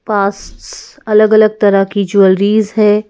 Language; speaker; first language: Hindi; native; Hindi